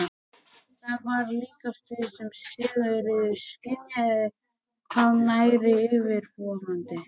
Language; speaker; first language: Icelandic; native; Icelandic